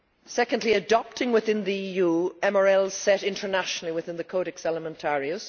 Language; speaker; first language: English; native; English